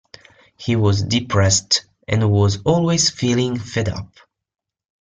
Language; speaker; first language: English; non-native, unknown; Italian